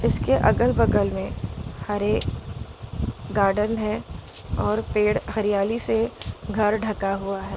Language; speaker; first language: Hindi; non-native, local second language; Gujarati